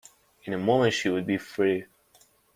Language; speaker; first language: English; non-native, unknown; Persian